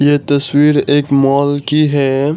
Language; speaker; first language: Hindi; non-native, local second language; Assamese